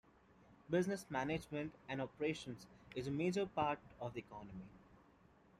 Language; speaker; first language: English; non-native, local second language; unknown